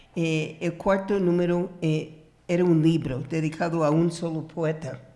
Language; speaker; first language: Spanish; non-native, fluent; English